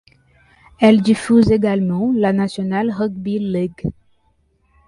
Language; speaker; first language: French; non-native, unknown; Portuguese